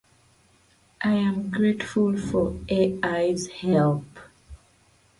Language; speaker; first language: English; non-native, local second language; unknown